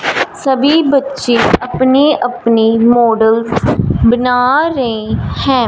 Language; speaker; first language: Hindi; non-native, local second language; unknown